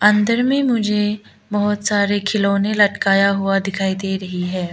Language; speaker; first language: Hindi; non-native, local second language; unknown